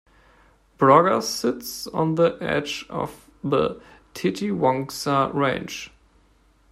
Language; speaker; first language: English; non-native, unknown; German